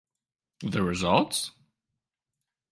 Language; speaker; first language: English; native; English